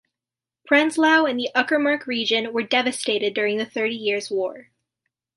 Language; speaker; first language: English; native; English